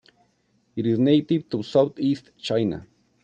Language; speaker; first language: English; non-native, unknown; Spanish